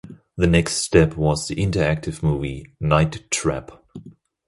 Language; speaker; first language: English; non-native, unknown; German